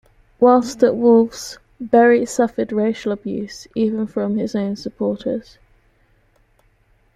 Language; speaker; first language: English; native; English